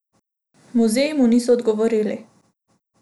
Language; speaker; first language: Slovenian; non-native, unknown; Macedonian